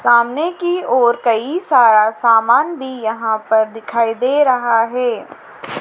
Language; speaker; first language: Hindi; native; Hindi